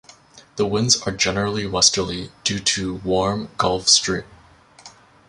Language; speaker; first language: English; native; English